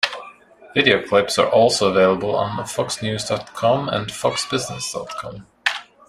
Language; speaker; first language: English; non-native, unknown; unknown